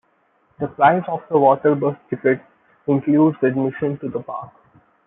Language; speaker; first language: English; non-native, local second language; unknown